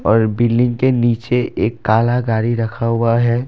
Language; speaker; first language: Hindi; non-native, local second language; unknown